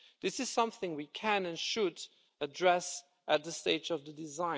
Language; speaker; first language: English; non-native, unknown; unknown